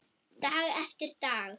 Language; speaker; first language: Icelandic; non-native, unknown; German